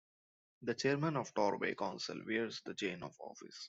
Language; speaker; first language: English; non-native, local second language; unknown